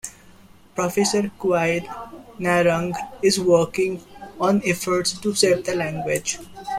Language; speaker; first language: English; non-native, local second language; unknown